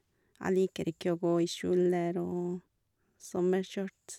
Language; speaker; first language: Norwegian; non-native, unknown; Portuguese